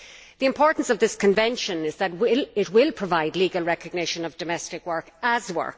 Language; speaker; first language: English; native; English